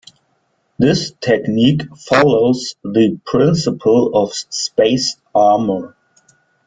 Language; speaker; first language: English; non-native, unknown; German